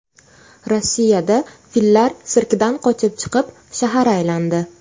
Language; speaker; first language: Uzbek; native; Uzbek